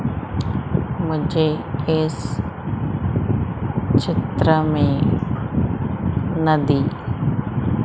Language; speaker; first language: Hindi; native; Hindi